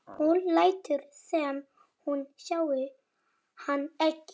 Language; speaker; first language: Icelandic; non-native, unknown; Polish